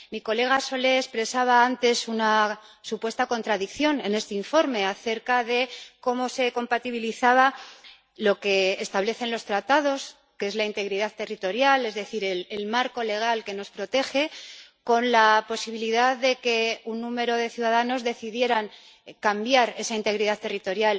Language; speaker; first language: Spanish; native; Spanish